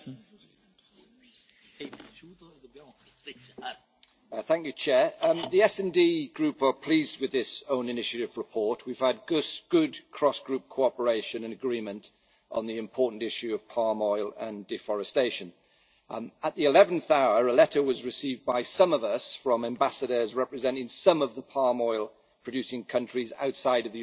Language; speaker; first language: English; native; English